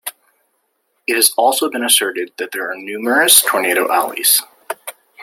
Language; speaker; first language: English; native; English